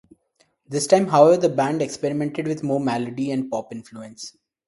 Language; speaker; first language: English; non-native, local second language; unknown